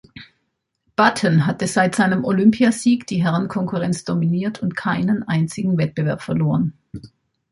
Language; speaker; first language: German; native; German